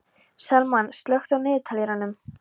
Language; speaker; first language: Icelandic; non-native, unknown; Polish